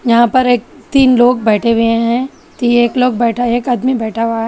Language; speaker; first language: Hindi; non-native, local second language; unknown